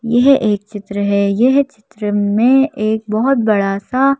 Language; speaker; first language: Hindi; native; Hindi